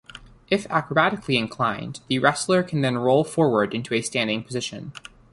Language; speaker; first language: English; native; English